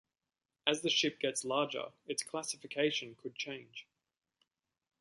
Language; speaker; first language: English; native; English